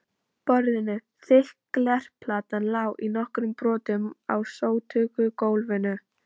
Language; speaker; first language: Icelandic; non-native, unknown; Polish